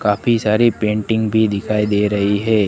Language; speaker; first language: Hindi; non-native, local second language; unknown